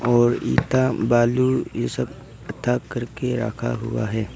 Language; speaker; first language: Hindi; non-native, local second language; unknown